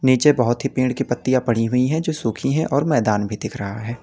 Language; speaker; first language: Hindi; native; Hindi